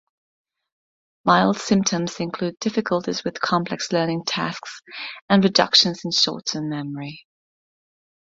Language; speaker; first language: English; non-native, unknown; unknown